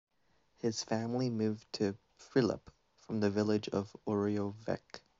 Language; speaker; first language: English; native; English